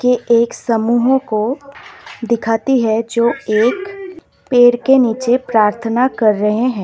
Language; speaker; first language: Hindi; non-native, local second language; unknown